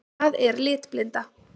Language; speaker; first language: Icelandic; native; Icelandic